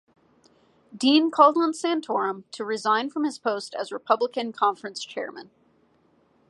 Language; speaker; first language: English; native; English